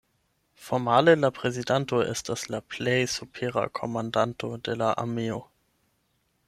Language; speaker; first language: Esperanto; non-native, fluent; German